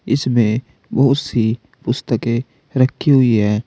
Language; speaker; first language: Hindi; native; Hindi